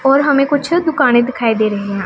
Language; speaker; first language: Hindi; non-native, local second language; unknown